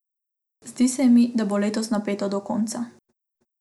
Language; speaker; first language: Slovenian; non-native, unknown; Macedonian